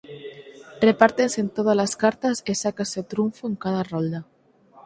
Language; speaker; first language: Galician; non-native, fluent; Spanish